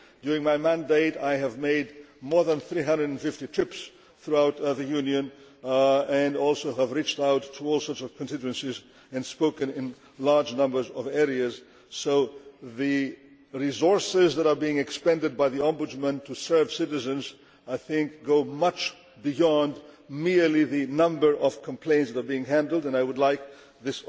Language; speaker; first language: English; non-native, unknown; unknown